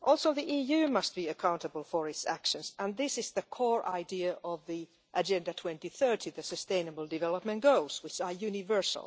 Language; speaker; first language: English; non-native, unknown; Finnish